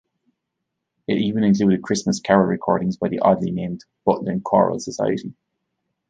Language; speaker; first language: English; native; English